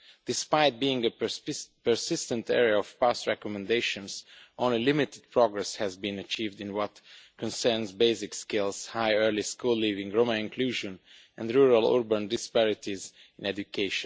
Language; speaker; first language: English; non-native, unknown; Romanian